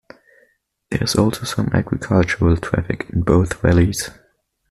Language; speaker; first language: English; non-native, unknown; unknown